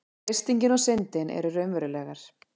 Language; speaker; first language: Icelandic; native; Icelandic